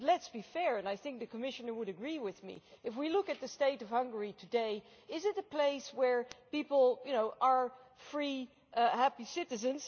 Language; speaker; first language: English; non-native, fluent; Dutch